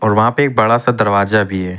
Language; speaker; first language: Hindi; native; Hindi